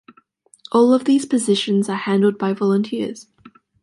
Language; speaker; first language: English; native; English